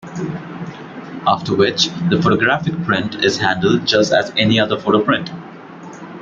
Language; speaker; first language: English; non-native, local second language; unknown